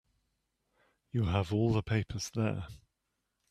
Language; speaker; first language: English; native; English